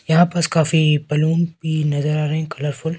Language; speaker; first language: Hindi; native; Hindi